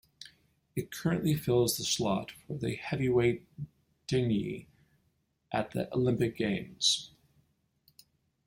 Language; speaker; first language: English; native; English